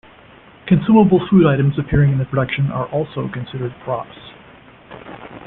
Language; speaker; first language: English; native; English